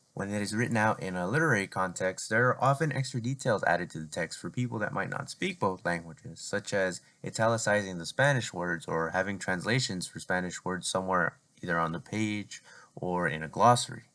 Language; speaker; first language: English; native; English